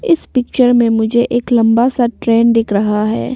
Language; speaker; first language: Hindi; non-native, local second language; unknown